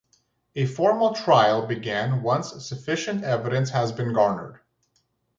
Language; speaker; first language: English; native; English